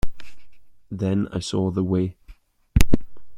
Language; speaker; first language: English; native; English